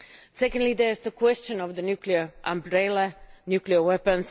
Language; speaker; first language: English; non-native, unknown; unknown